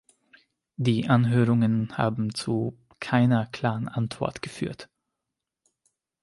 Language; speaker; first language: German; non-native, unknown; Hungarian